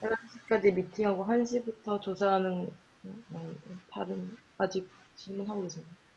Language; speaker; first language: Korean; native; Korean